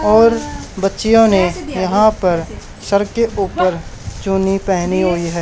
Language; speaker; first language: Hindi; native; Hindi